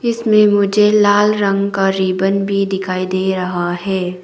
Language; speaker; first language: Hindi; non-native, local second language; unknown